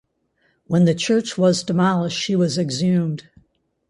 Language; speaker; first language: English; native; English